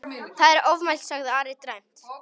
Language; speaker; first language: Icelandic; non-native, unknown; Polish